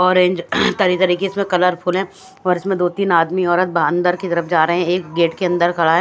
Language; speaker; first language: Hindi; non-native, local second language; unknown